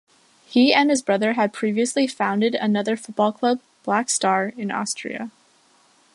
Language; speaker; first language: English; native; English